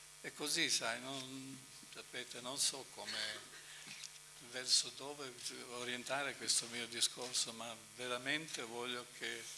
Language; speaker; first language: Italian; non-native, fluent; Bosnian